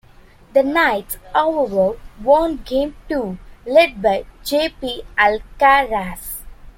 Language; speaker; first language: English; non-native, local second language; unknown